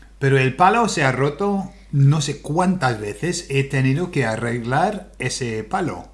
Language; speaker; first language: Spanish; non-native, fluent; English